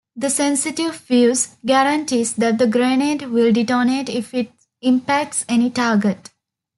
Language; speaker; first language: English; non-native, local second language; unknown